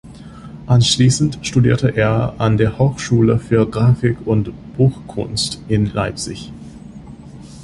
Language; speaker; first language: German; non-native, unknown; English